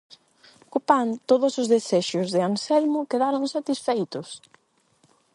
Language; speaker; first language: Galician; non-native, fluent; Spanish